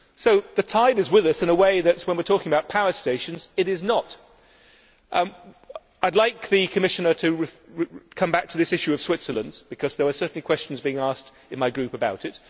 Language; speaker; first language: English; native; English